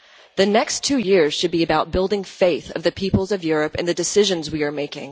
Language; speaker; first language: English; non-native, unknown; Dutch